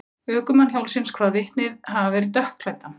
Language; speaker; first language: Icelandic; native; Icelandic